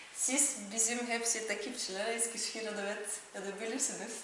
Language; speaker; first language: Turkish; non-native, learner; Russian